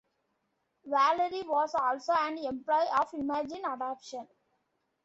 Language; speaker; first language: English; non-native, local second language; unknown